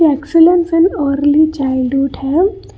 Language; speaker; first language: Hindi; non-native, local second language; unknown